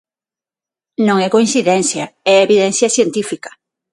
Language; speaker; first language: Galician; non-native, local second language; Spanish